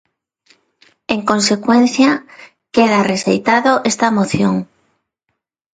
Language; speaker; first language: Galician; non-native, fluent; Spanish